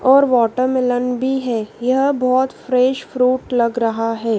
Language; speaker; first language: Hindi; native; Hindi